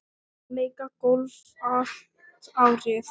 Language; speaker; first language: Icelandic; non-native, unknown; Thai